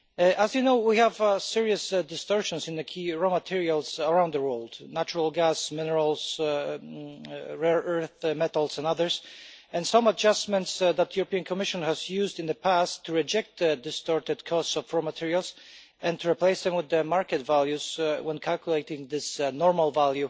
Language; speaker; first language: English; non-native, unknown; Polish